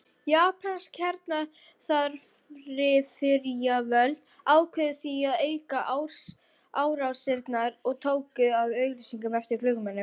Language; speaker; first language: Icelandic; native; Icelandic